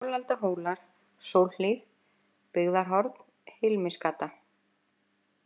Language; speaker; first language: Icelandic; native; Icelandic